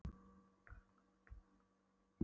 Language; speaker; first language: Icelandic; non-native, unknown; Polish